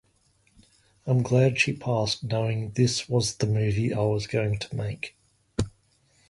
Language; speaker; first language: English; native; English